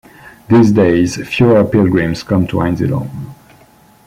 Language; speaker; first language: English; non-native, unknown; French